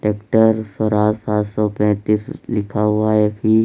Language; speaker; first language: Hindi; native; Hindi